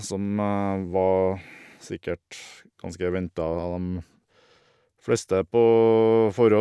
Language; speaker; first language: Norwegian; native; Norwegian